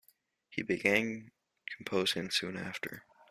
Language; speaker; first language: English; native; English